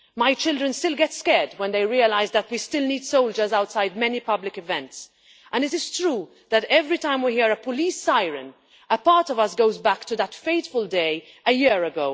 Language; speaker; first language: English; non-native, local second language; Maltese